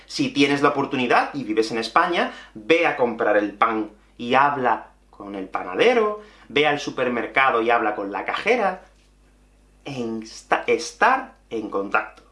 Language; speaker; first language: Spanish; native; Spanish